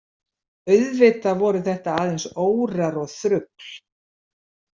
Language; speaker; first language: Icelandic; native; Icelandic